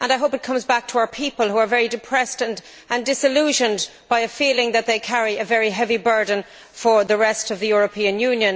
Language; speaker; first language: English; native; English